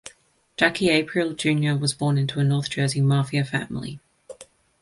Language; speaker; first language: English; native; English